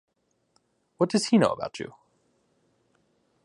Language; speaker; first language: English; native; English